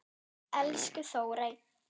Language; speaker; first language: Icelandic; non-native, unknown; German